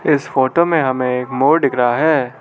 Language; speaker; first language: Hindi; non-native, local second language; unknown